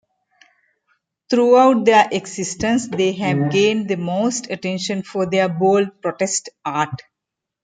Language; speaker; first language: English; non-native, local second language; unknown